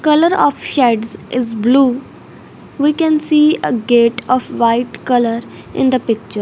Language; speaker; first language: English; non-native, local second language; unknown